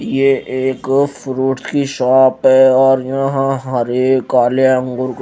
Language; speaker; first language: Hindi; non-native, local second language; Punjabi